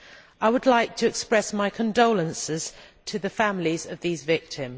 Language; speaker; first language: English; native; English